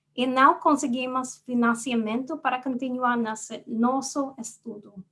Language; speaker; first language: Portuguese; non-native, fluent; English